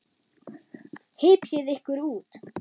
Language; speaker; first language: Icelandic; non-native, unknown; German